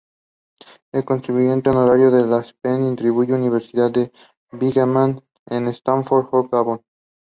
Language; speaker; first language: English; non-native, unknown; Spanish